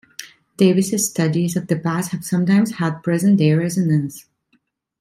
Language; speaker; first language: English; non-native, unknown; Italian